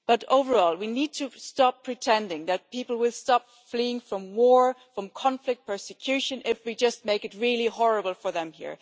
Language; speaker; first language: English; non-native, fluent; German